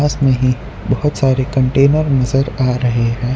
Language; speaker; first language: Hindi; non-native, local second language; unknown